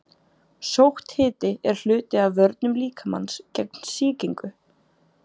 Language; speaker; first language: Icelandic; native; Icelandic